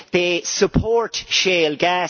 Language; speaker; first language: English; native; English